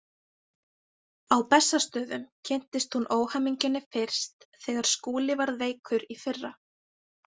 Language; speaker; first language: Icelandic; native; Icelandic